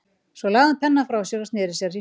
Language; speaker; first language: Icelandic; native; Icelandic